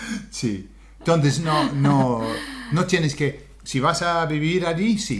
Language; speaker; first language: Spanish; non-native, fluent; English